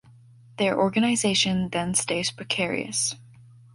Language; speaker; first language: English; native; English